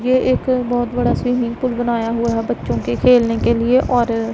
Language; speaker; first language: Hindi; non-native, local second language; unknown